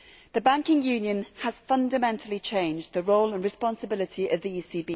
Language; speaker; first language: English; native; English